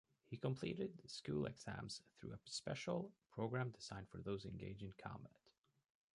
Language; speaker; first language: English; native; English